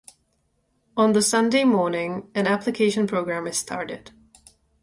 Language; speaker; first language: English; non-native, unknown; Czech